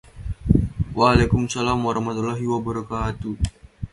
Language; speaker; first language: English; non-native, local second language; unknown